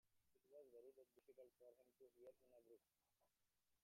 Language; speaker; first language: English; non-native, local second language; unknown